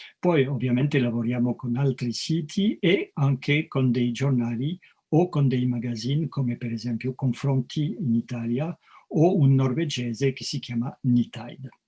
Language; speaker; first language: Italian; non-native, fluent; French